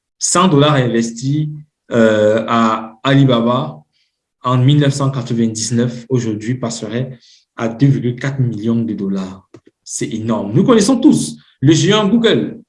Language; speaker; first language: French; non-native, local second language; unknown